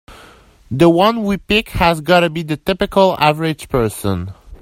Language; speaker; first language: English; native; English